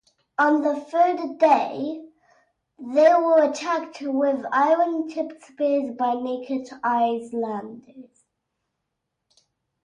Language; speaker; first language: English; native; English